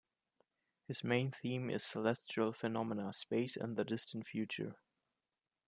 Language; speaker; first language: English; non-native, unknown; German